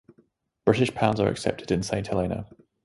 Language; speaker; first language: English; native; English